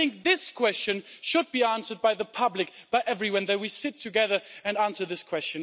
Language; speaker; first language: English; non-native, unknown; German